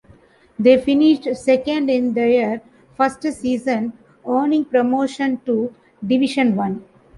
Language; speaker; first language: English; non-native, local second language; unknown